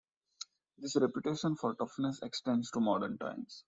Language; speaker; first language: English; non-native, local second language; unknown